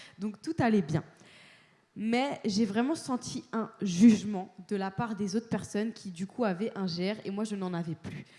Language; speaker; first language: French; native; French